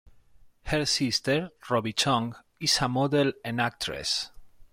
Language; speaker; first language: English; non-native, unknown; Spanish